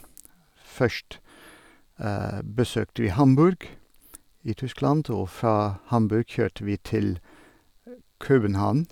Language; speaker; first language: Norwegian; non-native, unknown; Dutch